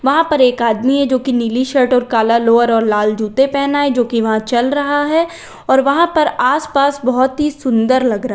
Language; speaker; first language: Hindi; native; Hindi